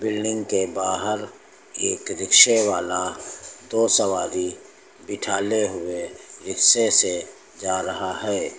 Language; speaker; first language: Hindi; native; Hindi